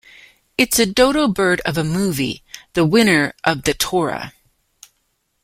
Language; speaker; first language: English; native; English